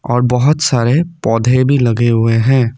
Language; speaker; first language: Hindi; non-native, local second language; Assamese